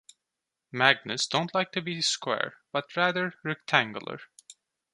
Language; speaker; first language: English; non-native, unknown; Turkish